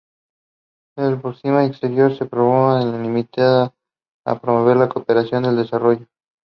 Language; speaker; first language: English; non-native, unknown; Spanish